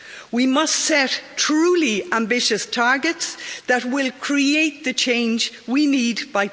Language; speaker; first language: English; native; English